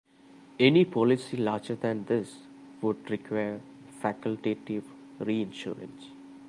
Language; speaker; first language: English; non-native, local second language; Malayalam